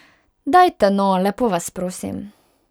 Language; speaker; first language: Slovenian; non-native, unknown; Hungarian